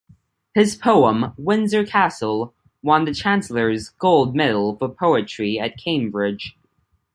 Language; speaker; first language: English; native; English